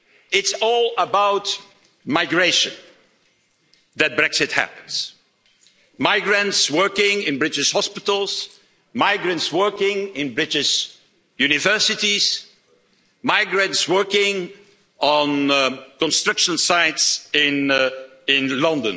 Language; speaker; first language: English; non-native, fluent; Dutch